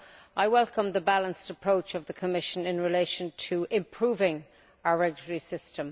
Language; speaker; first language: English; native; English